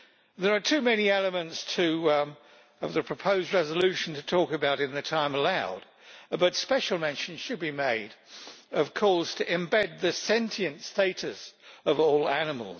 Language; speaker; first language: English; native; English